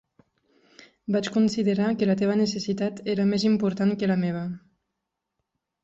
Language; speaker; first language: Catalan; non-native, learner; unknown